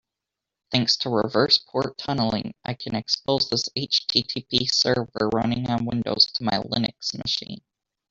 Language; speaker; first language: English; native; English